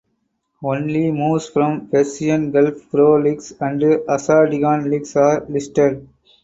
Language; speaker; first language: English; non-native, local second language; Tamil